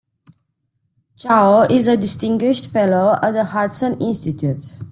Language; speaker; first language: English; non-native, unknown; Romanian